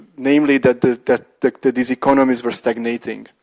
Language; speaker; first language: English; non-native, fluent; Hungarian